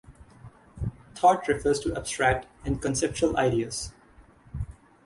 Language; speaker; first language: English; non-native, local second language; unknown